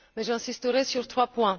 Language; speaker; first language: French; non-native, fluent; Bulgarian